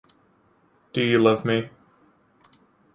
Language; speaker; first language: English; native; English